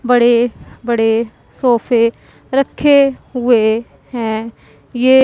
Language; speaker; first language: Hindi; non-native, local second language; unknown